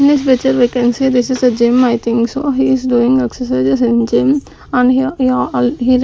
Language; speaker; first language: English; non-native, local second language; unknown